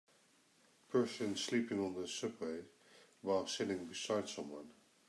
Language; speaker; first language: English; native; English